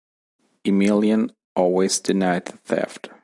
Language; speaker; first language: English; non-native, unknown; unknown